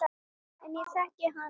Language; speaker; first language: Icelandic; native; Icelandic